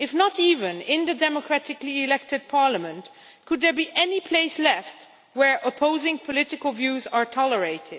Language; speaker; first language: English; non-native, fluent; Dutch